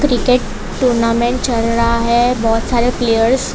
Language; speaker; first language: Hindi; non-native, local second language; Gujarati